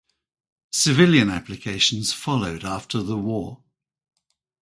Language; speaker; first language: English; native; English